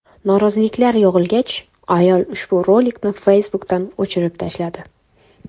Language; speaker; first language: Uzbek; non-native, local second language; Kara-Kalpak